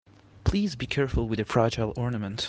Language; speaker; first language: English; non-native, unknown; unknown